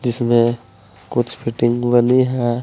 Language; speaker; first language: Hindi; native; Hindi